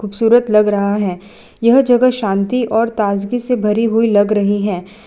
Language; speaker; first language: Hindi; non-native, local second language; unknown